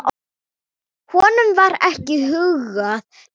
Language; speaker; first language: Icelandic; non-native, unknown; Thai